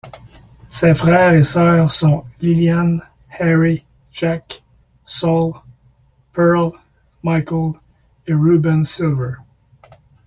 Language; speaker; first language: French; native; French